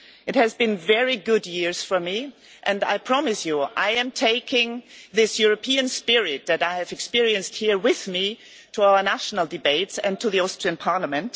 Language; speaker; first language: English; non-native, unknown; German